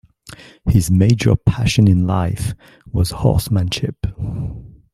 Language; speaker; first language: English; non-native, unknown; French